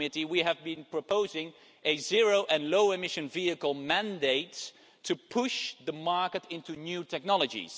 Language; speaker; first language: English; non-native, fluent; Dutch